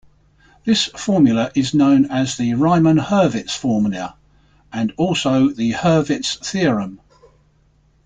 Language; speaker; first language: English; native; English